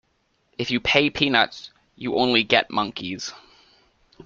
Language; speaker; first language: English; native; English